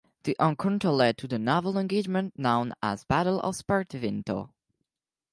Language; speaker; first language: English; non-native, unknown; French